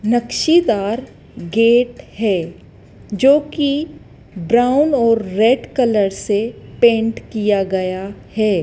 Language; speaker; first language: Hindi; native; Hindi